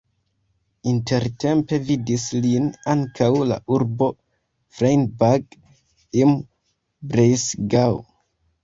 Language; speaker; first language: Esperanto; non-native, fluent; Kinyarwanda